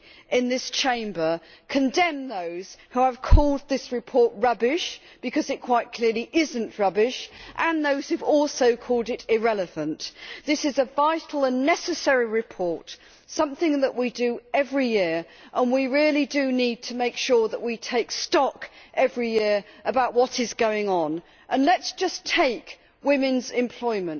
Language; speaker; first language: English; native; English